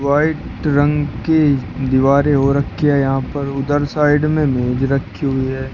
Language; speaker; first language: Hindi; native; Hindi